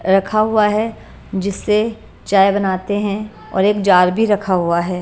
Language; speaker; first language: Hindi; non-native, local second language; Punjabi